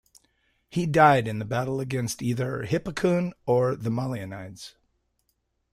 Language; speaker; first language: English; native; English